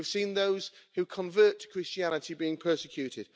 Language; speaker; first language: English; native; English